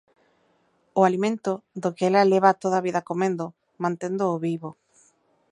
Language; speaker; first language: Galician; native; Galician